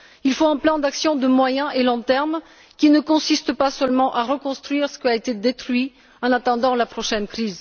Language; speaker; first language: French; non-native, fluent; Bulgarian